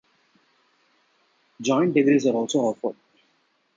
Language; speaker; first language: English; non-native, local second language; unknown